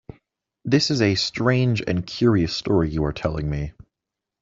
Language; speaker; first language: English; native; English